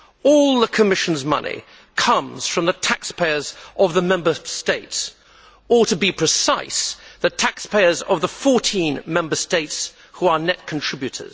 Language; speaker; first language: English; native; English